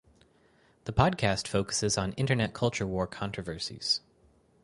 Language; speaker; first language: English; native; English